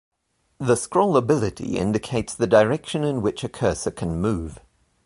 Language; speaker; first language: English; native; English